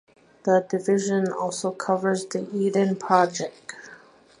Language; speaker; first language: English; native; English